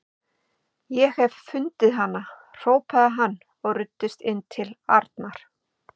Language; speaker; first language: Icelandic; native; Icelandic